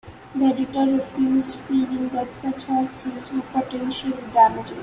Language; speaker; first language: English; non-native, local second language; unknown